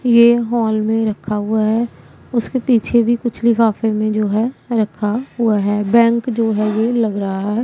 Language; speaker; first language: Hindi; non-native, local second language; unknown